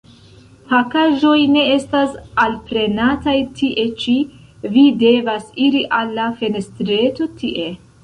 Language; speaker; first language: Esperanto; non-native, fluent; Central Kurdish